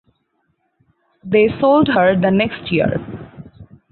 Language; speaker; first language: English; non-native, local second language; Bangla